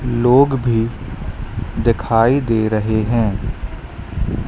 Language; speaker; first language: Hindi; native; Hindi